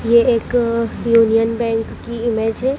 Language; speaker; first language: Hindi; native; Hindi